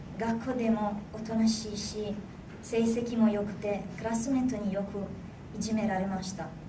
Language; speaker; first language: Japanese; non-native, fluent; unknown